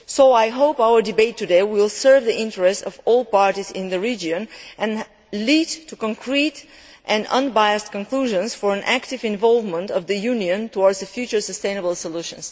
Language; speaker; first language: English; non-native, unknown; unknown